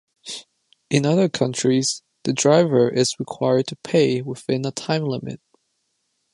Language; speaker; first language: English; non-native, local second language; Cantonese